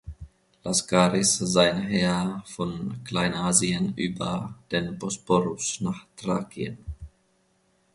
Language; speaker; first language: German; non-native, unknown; Finnish